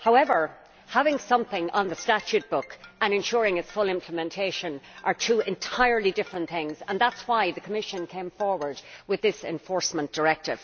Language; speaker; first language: English; native; English